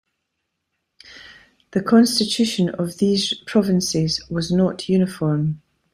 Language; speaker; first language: English; native; English